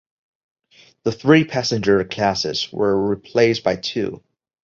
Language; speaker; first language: English; non-native, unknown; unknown